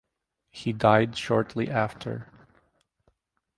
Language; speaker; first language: English; native; English